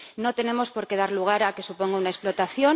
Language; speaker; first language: Spanish; native; Spanish